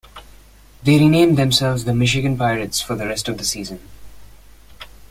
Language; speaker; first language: English; non-native, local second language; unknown